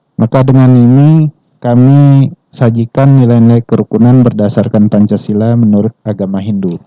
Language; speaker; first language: Indonesian; non-native, local second language; Balinese